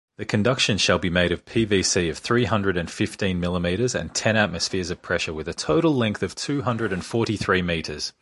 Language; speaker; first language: English; native; English